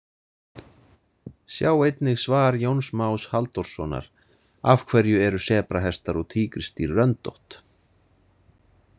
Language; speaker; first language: Icelandic; native; Icelandic